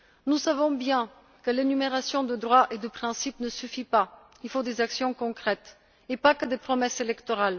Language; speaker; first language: French; non-native, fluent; Bulgarian